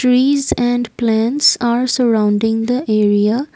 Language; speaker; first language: English; non-native, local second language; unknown